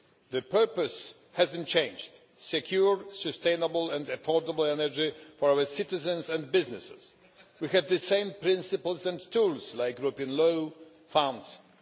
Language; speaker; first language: English; non-native, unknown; Polish